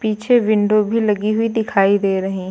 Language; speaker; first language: Hindi; native; Hindi